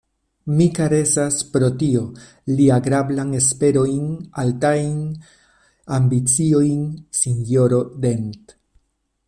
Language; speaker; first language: Esperanto; non-native, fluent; Spanish